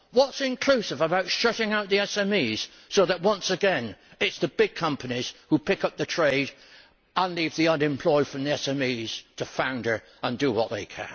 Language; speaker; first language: English; native; English